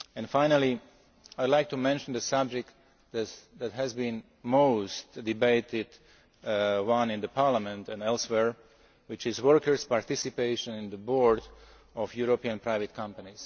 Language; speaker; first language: English; non-native, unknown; Slovak